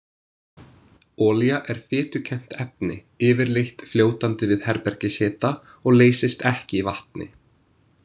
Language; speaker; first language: Icelandic; non-native, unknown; English